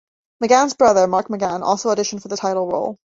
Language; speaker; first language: English; native; English